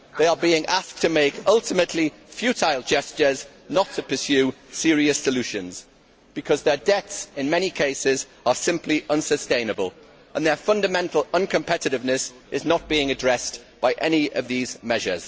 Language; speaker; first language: English; native; English